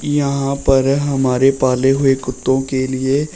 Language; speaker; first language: Hindi; native; Hindi